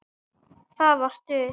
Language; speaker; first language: Icelandic; native; Icelandic